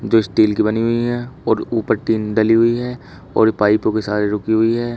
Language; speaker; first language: Hindi; native; Hindi